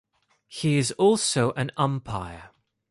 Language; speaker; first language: English; non-native, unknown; Greek